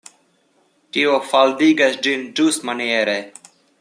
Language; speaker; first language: Esperanto; non-native, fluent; Russian